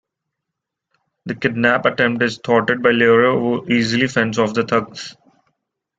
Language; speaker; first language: English; non-native, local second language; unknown